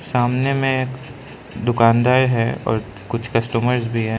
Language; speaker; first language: Hindi; non-native, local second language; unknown